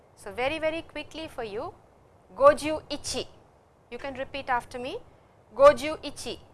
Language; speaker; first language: English; non-native, local second language; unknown